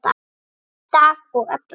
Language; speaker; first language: Icelandic; native; Icelandic